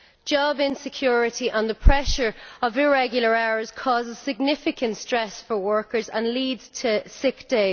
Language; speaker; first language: English; native; English